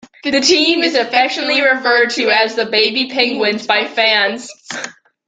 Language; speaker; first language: English; native; English